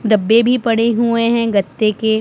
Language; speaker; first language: Hindi; non-native, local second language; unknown